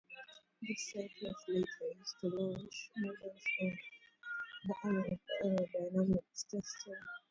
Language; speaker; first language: English; native; English